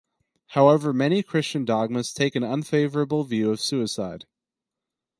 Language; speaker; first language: English; native; English